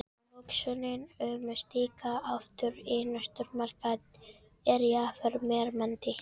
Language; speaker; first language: Icelandic; non-native, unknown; Filipino